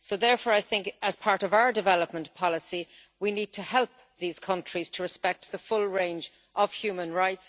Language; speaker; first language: English; native; English